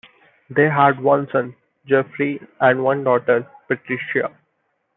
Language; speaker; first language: English; non-native, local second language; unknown